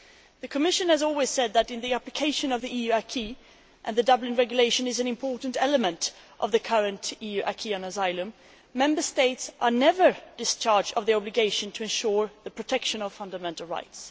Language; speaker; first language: English; non-native, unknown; Swedish